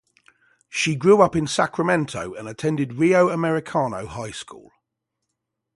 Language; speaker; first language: English; native; English